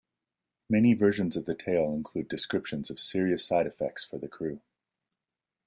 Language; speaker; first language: English; native; English